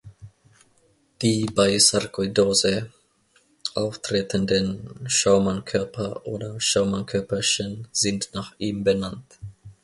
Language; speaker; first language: German; non-native, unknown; Finnish